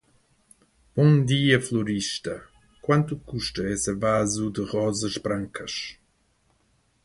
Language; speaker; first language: Portuguese; non-native, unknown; English